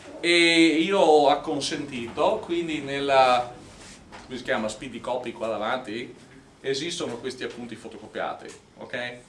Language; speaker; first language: Italian; non-native, fluent; English